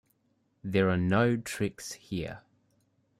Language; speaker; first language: English; native; English